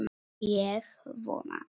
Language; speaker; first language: Icelandic; non-native, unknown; Polish